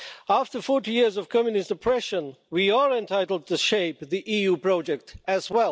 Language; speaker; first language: English; non-native, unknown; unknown